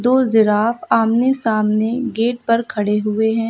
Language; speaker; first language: Hindi; native; Hindi